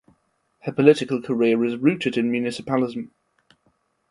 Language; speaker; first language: English; non-native, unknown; German